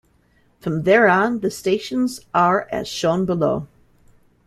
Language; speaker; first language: English; native; English